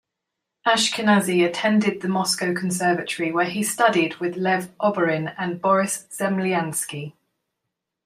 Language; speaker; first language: English; native; English